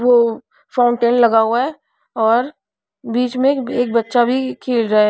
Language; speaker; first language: Hindi; non-native, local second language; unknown